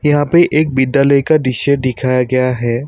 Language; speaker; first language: Hindi; non-native, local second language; Assamese